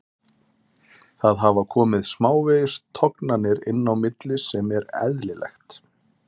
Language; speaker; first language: Icelandic; native; Icelandic